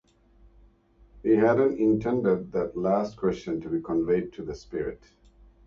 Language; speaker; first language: English; native; English